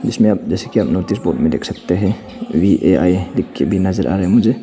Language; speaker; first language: Hindi; non-native, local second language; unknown